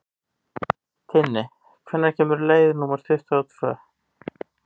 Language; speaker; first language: Icelandic; native; Icelandic